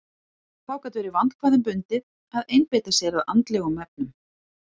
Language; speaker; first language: Icelandic; native; Icelandic